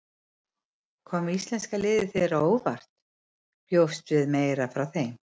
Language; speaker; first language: Icelandic; native; Icelandic